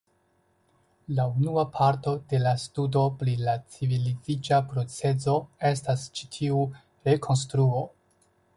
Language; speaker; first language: Esperanto; non-native, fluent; Chinese